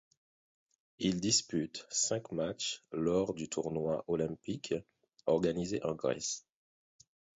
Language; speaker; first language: French; non-native, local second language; Haitian Creole